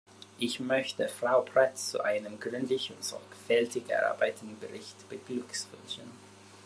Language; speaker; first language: German; non-native, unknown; English